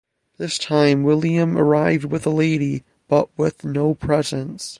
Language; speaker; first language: English; native; English